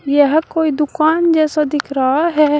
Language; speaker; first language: Hindi; native; Hindi